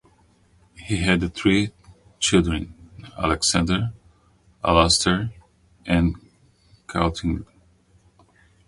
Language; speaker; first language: English; native; English